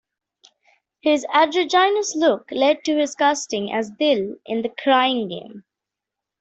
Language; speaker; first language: English; non-native, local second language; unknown